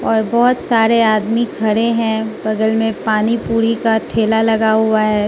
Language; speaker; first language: Hindi; non-native, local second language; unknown